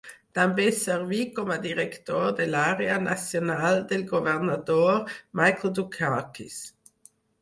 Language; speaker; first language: Catalan; non-native, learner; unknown